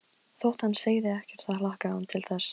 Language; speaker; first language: Icelandic; non-native, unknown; Polish